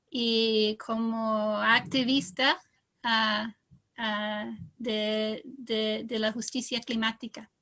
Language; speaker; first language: Spanish; non-native, fluent; English